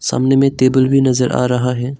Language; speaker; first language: Hindi; non-native, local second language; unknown